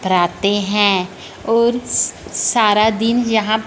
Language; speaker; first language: Hindi; non-native, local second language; Punjabi